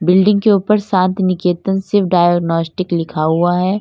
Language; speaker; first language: Hindi; native; Hindi